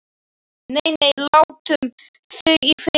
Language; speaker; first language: Icelandic; non-native, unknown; Slovak